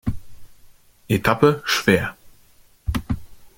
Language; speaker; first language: German; non-native, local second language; Luxembourgish